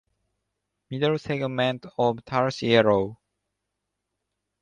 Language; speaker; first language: English; non-native, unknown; Japanese